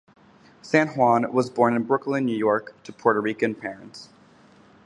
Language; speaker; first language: English; native; English